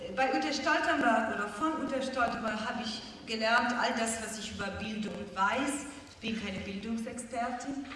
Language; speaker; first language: German; non-native, fluent; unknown